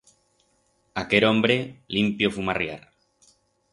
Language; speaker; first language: Aragonese; non-native, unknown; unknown